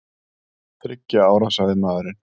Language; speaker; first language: Icelandic; native; Icelandic